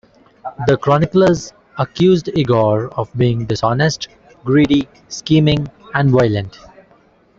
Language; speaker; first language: English; non-native, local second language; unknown